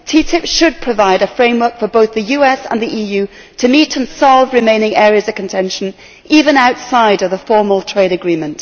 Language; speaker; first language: English; native; English